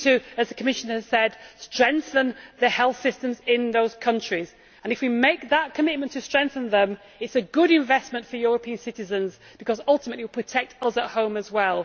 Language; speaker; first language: English; native; English